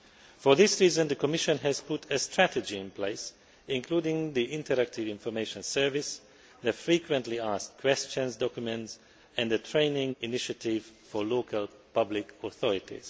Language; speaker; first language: English; non-native, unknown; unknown